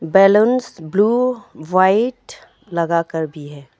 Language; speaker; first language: Hindi; non-native, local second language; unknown